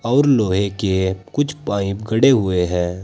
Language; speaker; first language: Hindi; native; Hindi